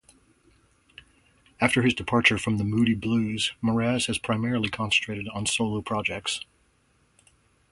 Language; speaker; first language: English; native; English